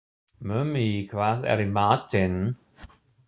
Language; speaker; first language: Icelandic; non-native, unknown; German